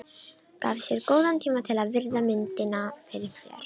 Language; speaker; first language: Icelandic; non-native, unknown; Romanian